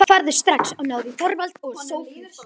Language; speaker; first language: Icelandic; native; Icelandic